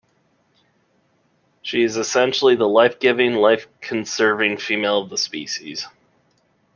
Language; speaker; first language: English; native; English